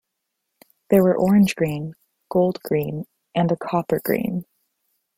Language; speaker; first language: English; native; English